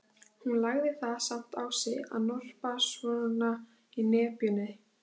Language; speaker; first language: Icelandic; native; Icelandic